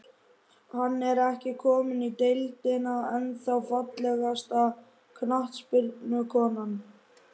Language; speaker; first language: Icelandic; native; Icelandic